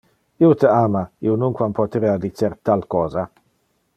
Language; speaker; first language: Interlingua; non-native, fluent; Dutch